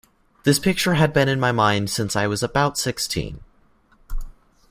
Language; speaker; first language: English; native; English